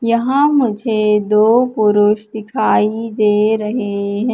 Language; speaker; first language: Hindi; native; Hindi